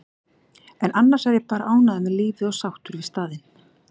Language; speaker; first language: Icelandic; native; Icelandic